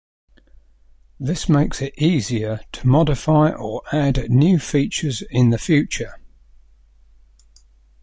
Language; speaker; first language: English; native; English